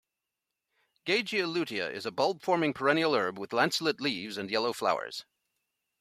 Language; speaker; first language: English; native; English